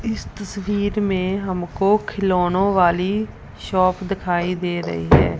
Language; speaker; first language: Hindi; non-native, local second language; Punjabi